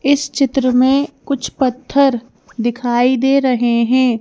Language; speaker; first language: Hindi; native; Hindi